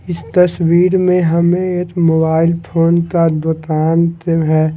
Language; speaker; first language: Hindi; non-native, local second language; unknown